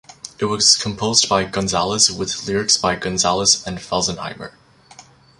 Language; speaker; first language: English; native; English